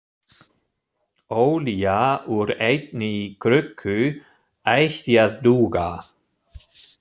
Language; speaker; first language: Icelandic; non-native, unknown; German